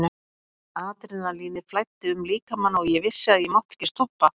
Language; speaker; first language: Icelandic; native; Icelandic